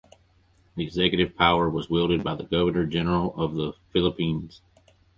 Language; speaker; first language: English; native; English